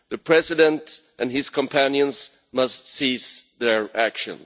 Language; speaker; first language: English; non-native, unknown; Swedish